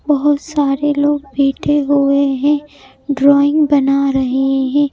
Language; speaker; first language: Hindi; native; Hindi